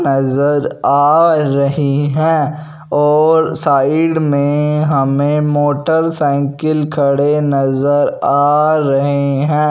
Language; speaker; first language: Hindi; non-native, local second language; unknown